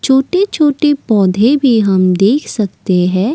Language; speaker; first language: Hindi; non-native, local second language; Assamese